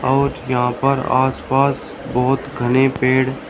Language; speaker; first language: Hindi; native; Hindi